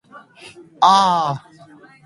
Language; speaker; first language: English; native; English